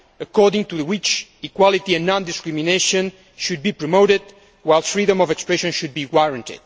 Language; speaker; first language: English; non-native, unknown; Spanish